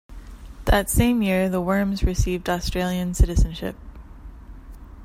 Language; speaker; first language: English; native; English